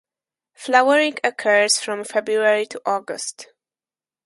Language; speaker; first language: English; non-native, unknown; Polish